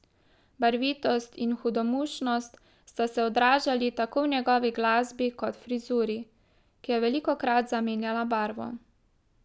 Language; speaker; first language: Slovenian; native; Slovenian